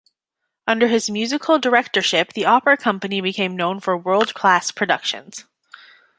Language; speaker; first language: English; native; English